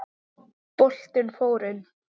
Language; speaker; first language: Icelandic; non-native, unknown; English